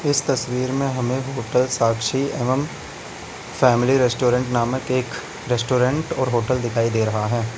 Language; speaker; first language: Hindi; native; Hindi